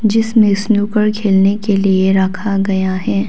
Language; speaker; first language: Hindi; non-native, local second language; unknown